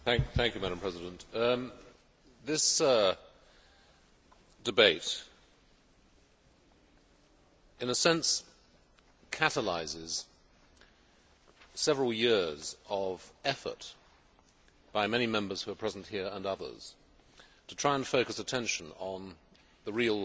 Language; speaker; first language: English; native; English